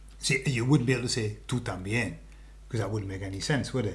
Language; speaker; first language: English; native; English